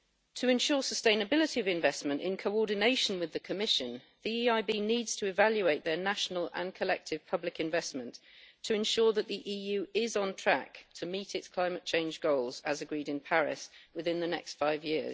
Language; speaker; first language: English; native; English